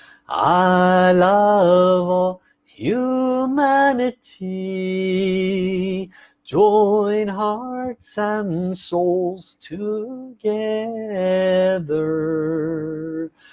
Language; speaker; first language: English; native; English